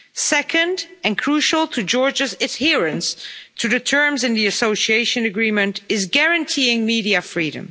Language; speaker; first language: English; non-native, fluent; Dutch